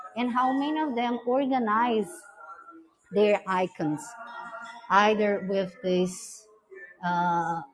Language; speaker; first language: English; non-native, fluent; Portuguese